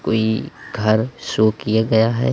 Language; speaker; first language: Hindi; native; Hindi